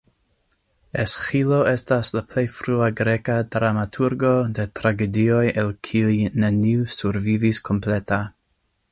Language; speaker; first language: Esperanto; non-native, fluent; English